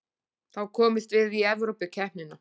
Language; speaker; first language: Icelandic; native; Icelandic